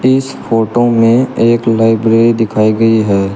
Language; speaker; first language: Hindi; native; Hindi